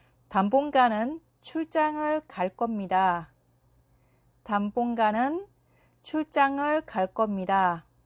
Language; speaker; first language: Korean; native; Korean